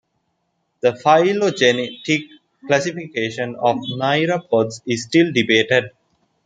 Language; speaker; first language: English; non-native, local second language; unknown